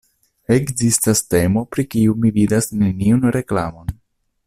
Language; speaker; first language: Esperanto; non-native, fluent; Italian